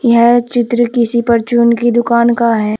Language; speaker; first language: Hindi; native; Hindi